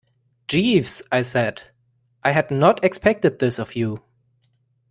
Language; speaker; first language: English; non-native, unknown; German